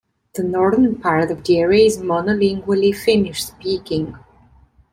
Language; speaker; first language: English; non-native, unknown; Italian